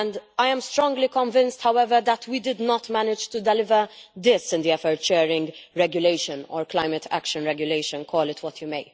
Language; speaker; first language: English; non-native, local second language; Maltese